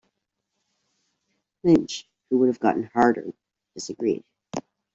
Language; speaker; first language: English; native; English